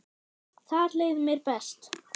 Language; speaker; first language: Icelandic; non-native, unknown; German